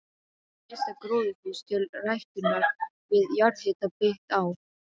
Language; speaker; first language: Icelandic; non-native, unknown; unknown